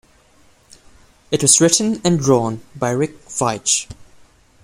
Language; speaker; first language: English; non-native, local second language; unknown